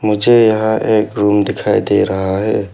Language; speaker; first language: Hindi; non-native, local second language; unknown